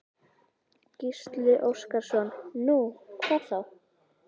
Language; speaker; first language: Icelandic; native; Icelandic